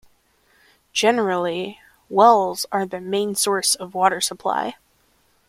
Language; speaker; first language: English; native; English